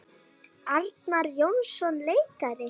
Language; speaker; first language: Icelandic; native; Icelandic